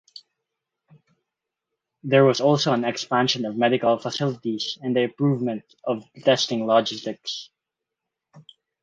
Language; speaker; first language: English; non-native, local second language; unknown